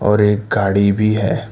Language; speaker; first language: Hindi; non-native, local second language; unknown